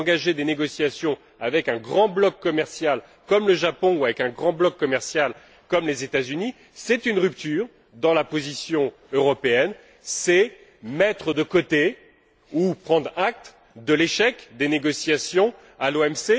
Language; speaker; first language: French; native; French